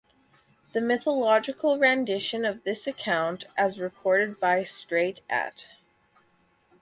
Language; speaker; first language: English; native; English